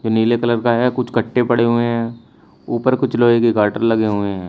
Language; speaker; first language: Hindi; native; Hindi